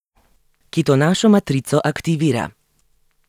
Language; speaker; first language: Slovenian; native; Slovenian